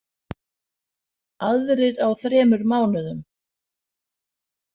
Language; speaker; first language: Icelandic; non-native, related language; Danish